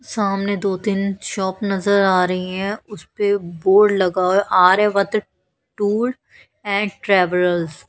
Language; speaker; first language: Hindi; native; Hindi